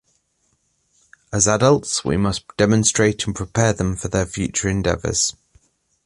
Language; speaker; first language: English; native; English